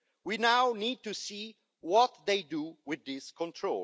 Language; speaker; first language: English; non-native, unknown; Italian